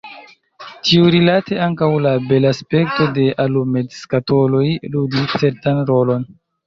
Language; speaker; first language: Esperanto; non-native, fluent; Chinese